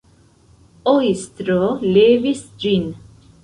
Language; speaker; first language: Esperanto; non-native, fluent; Central Kurdish